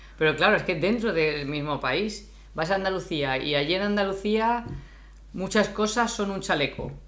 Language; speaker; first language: Spanish; native; Spanish